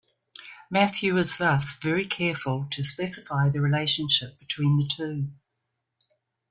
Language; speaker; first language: English; native; English